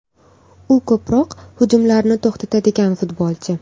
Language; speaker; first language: Uzbek; native; Uzbek